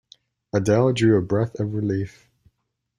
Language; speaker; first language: English; native; English